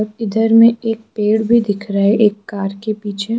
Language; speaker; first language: Hindi; non-native, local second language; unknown